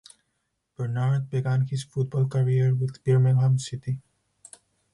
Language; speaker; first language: English; non-native, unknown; Spanish